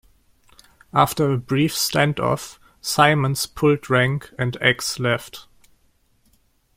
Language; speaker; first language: English; non-native, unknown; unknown